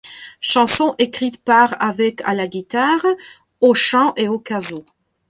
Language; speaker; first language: French; non-native, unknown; Belarusian